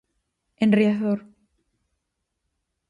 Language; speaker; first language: Galician; native; Galician